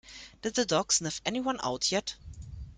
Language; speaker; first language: English; non-native, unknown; German